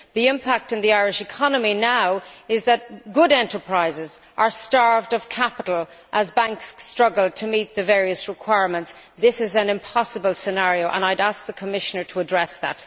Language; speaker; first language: English; native; English